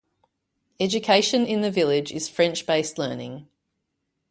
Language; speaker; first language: English; native; English